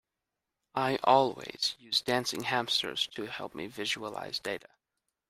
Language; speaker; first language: English; native; English